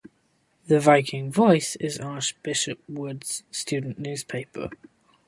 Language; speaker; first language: English; native; English